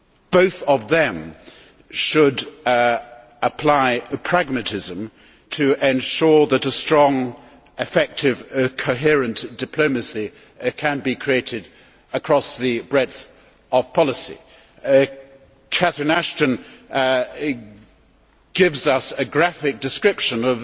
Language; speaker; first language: English; native; English